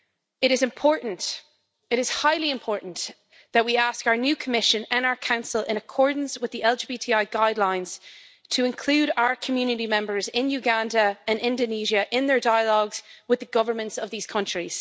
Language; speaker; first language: English; native; English